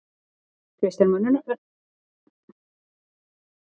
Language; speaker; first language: Icelandic; native; Icelandic